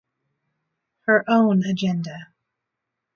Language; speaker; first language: English; native; English